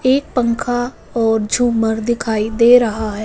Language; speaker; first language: Hindi; non-native, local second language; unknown